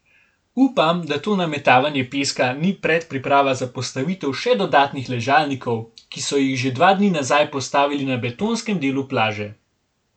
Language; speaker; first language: Slovenian; native; Slovenian